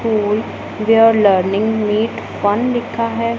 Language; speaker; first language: Hindi; non-native, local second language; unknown